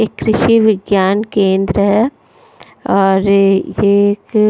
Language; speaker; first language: Hindi; non-native, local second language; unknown